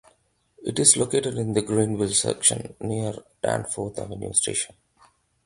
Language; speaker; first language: English; non-native, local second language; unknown